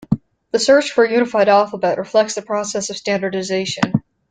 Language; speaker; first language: English; native; English